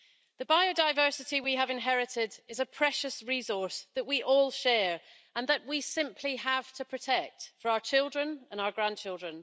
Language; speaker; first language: English; native; English